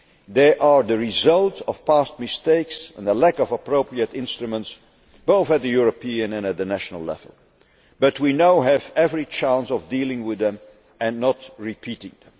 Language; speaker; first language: English; non-native, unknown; Dutch